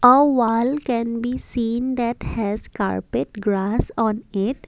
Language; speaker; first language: English; non-native, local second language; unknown